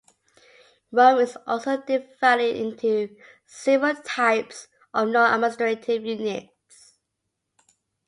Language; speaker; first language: English; native; English